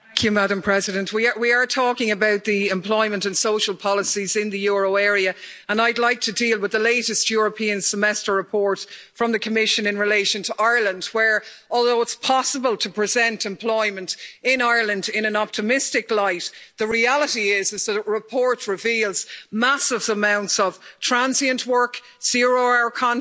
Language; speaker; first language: English; native; English